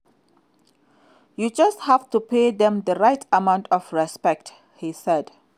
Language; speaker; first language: English; non-native, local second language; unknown